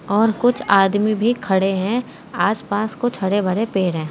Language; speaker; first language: Hindi; native; Hindi